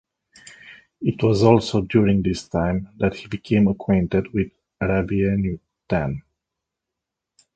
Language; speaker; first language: English; native; English